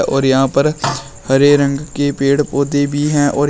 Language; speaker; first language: Hindi; native; Hindi